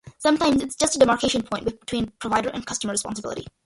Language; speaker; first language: English; early bilingual, other home language; Malayalam